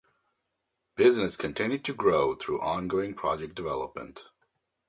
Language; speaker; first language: English; native; English